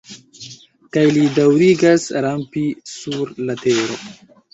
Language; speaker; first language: Esperanto; non-native, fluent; Chinese